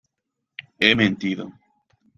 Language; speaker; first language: Spanish; native; Spanish